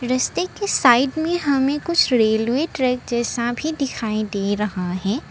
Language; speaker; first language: Hindi; non-native, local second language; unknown